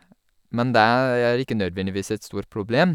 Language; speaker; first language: Norwegian; non-native, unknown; English